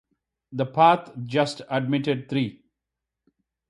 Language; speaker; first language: English; non-native, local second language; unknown